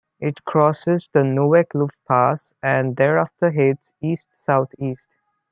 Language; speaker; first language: English; non-native, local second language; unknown